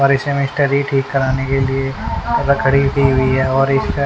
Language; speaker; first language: Hindi; native; Hindi